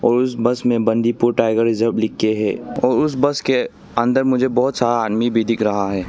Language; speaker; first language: Hindi; non-native, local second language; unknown